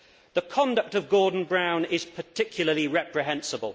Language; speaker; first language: English; native; English